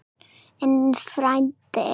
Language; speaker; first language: Icelandic; non-native, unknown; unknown